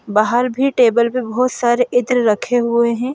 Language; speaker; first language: Hindi; native; Hindi